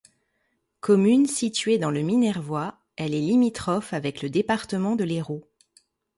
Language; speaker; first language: French; native; French